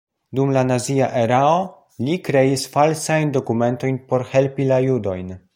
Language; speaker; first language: Esperanto; non-native, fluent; Polish